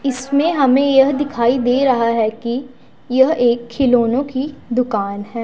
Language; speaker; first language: Hindi; non-native, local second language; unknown